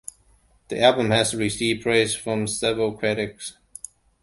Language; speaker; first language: English; non-native, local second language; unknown